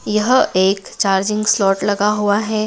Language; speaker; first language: Hindi; native; Hindi